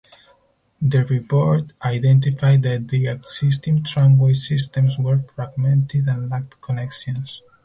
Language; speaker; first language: English; non-native, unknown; Spanish